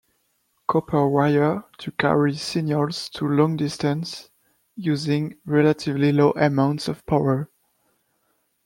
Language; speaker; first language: English; non-native, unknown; French